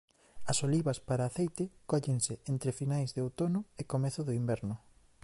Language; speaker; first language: Galician; native; Galician